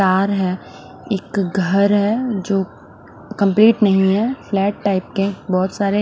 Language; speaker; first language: Hindi; non-native, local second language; Punjabi